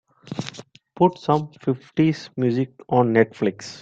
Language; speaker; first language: English; non-native, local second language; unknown